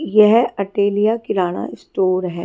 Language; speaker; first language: Hindi; native; Hindi